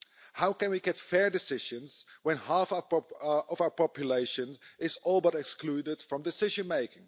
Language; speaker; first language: English; non-native, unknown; Dutch